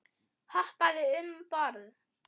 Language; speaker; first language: Icelandic; non-native, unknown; German